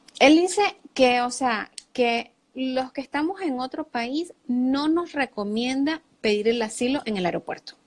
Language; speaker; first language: Spanish; native; Spanish